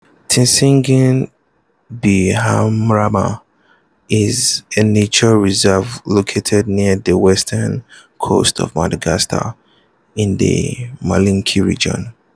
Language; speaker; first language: English; non-native, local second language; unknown